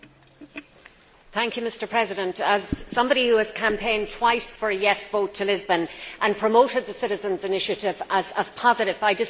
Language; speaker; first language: English; native; English